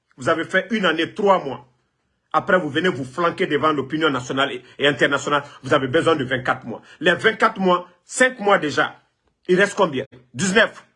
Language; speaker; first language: French; non-native, local second language; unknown